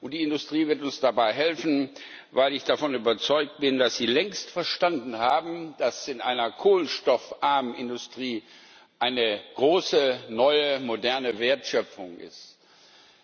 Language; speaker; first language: German; non-native, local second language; Luxembourgish